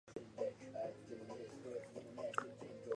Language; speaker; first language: English; non-native, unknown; Japanese